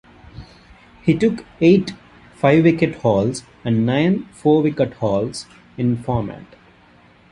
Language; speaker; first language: English; non-native, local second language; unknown